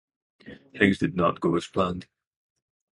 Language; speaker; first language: English; non-native, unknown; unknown